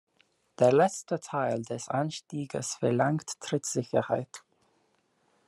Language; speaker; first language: German; non-native, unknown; English